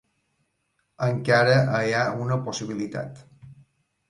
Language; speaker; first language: Catalan; native; Catalan